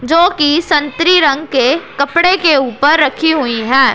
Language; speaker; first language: Hindi; non-native, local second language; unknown